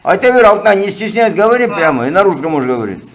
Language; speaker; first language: Russian; non-native, local second language; Kazakh